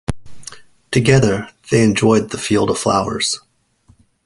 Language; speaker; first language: English; native; English